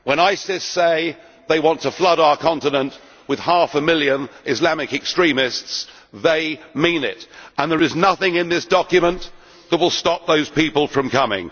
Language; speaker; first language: English; native; English